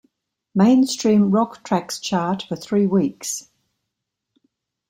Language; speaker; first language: English; native; English